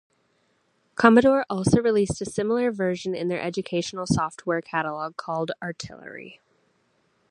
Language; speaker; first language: English; native; English